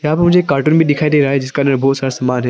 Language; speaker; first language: Hindi; non-native, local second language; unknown